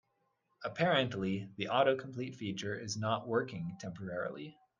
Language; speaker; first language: English; native; English